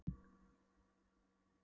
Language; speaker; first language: Icelandic; non-native, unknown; Polish